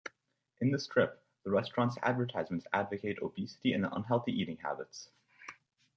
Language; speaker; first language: English; native; English